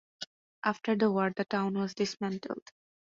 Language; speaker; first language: English; non-native, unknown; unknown